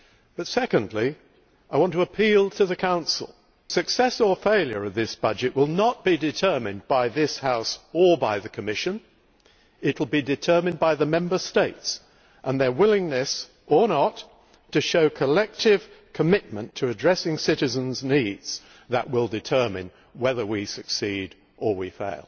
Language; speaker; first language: English; native; English